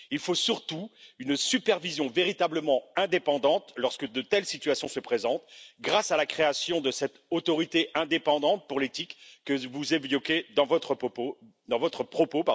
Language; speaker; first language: French; native; French